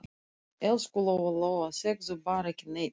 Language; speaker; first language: Icelandic; non-native, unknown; Russian